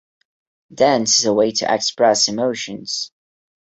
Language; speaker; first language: English; non-native, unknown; Portuguese